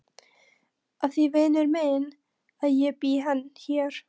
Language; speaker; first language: Icelandic; non-native, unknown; Polish